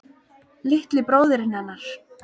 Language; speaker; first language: Icelandic; native; Icelandic